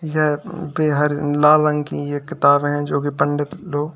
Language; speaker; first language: Hindi; native; Hindi